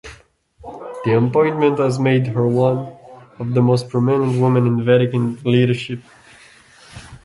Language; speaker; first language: English; non-native, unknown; French